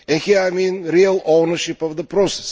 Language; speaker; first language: English; non-native, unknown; Bulgarian